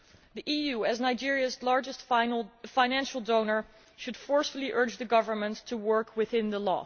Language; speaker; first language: English; non-native, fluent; Dutch